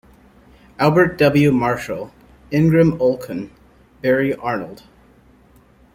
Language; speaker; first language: English; native; English